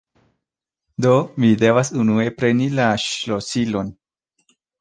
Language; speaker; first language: Esperanto; non-native, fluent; Spanish